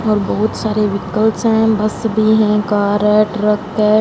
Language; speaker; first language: Hindi; non-native, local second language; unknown